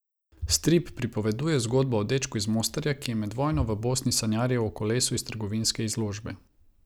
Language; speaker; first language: Slovenian; non-native, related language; Croatian